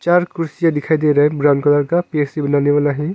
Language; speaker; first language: Hindi; non-native, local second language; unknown